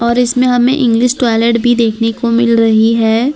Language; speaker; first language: Hindi; non-native, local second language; Gujarati